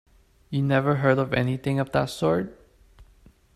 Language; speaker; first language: English; non-native, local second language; Cantonese